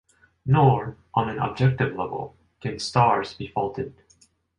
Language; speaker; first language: English; non-native, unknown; Japanese